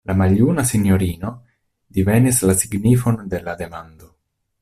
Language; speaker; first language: Esperanto; non-native, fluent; Italian